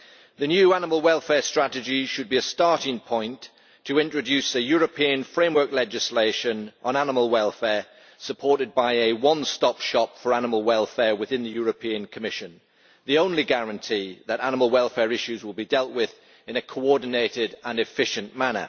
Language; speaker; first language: English; native; English